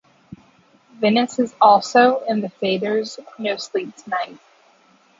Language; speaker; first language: English; native; English